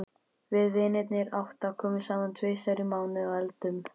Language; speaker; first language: Icelandic; native; Icelandic